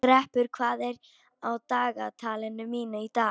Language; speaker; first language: Icelandic; non-native, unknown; Polish